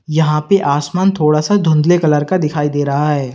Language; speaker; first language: Hindi; native; Hindi